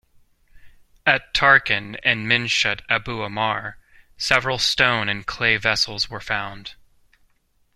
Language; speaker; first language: English; native; English